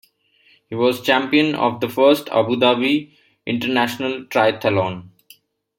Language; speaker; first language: English; non-native, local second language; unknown